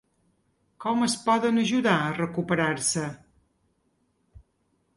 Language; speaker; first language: Catalan; native; Catalan